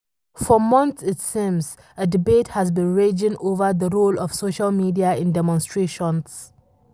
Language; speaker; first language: English; non-native, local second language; Hausa